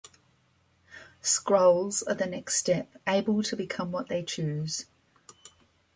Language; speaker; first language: English; native; English